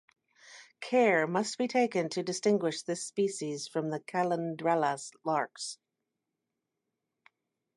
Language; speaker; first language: English; native; English